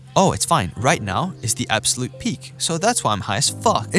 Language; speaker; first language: English; native; English